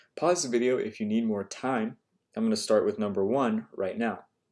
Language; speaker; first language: English; native; English